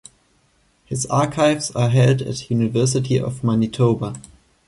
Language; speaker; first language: English; non-native, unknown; German